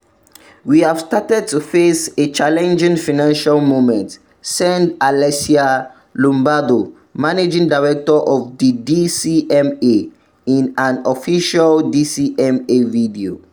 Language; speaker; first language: English; non-native, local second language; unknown